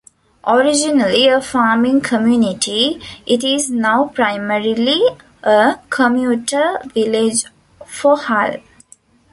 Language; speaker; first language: English; non-native, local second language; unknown